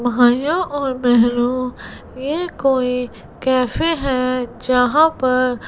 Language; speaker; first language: Hindi; non-native, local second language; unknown